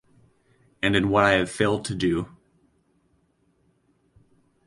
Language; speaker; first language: English; native; English